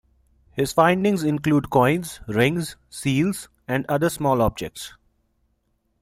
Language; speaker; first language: English; non-native, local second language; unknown